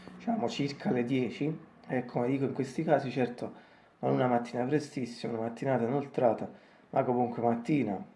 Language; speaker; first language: English; non-native, fluent; Italian